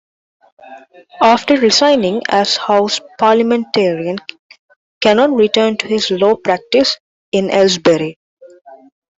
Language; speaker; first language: English; non-native, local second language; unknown